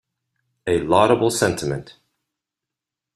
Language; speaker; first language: English; native; English